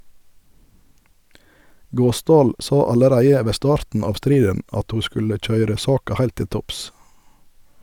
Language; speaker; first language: Norwegian; native; Norwegian